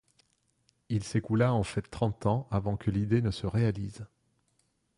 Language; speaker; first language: French; non-native, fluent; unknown